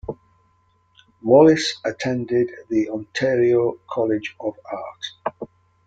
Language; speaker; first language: English; native; English